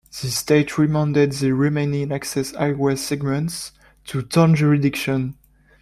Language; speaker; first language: English; non-native, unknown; French